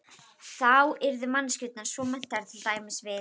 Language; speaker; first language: Icelandic; native; Icelandic